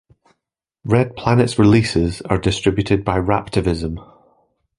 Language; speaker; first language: English; native; English